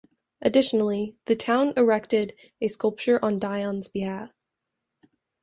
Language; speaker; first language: English; native; English